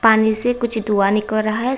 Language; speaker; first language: Hindi; non-native, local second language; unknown